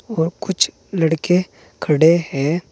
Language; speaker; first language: Hindi; native; Hindi